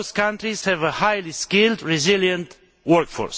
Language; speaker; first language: English; non-native, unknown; Romanian